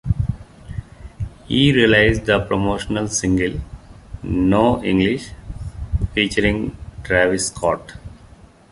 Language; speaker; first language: English; non-native, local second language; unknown